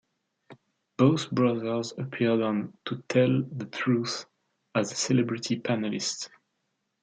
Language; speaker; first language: English; non-native, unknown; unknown